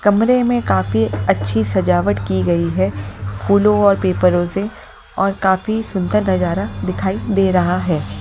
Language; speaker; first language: Hindi; native; Hindi